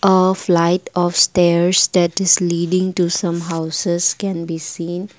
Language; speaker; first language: English; non-native, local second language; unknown